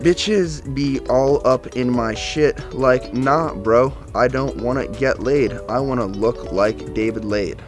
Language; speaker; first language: English; native; English